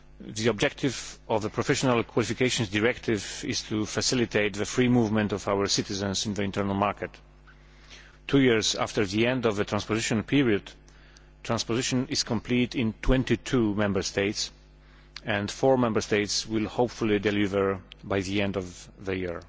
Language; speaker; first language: English; non-native, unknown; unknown